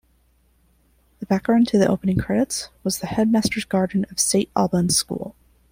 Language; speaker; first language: English; non-native, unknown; Spanish